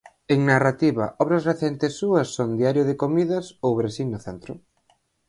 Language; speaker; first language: Galician; native; Galician